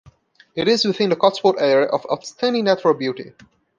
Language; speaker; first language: English; non-native, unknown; Portuguese